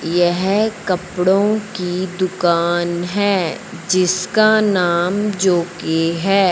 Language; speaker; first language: Hindi; non-native, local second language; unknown